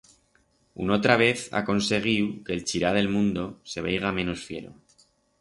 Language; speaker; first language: Aragonese; non-native, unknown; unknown